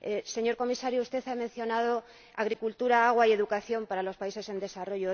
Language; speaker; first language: Spanish; native; Spanish